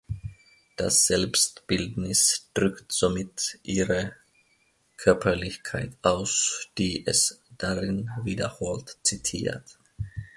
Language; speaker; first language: German; non-native, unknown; Finnish